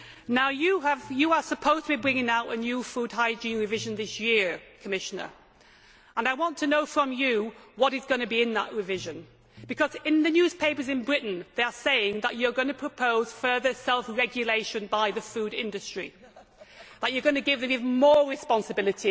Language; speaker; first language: English; native; English